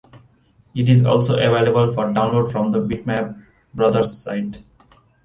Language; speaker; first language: English; non-native, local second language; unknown